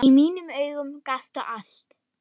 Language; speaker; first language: Icelandic; non-native, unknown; German